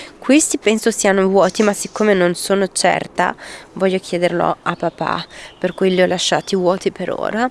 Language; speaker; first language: Italian; early bilingual, other home language; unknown